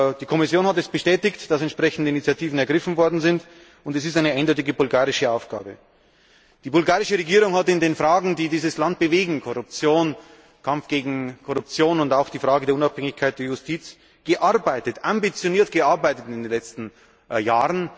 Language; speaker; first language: German; native; German